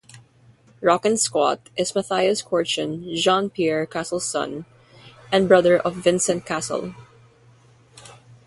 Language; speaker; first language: English; non-native, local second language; Filipino